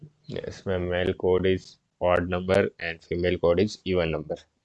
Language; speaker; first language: English; non-native, local second language; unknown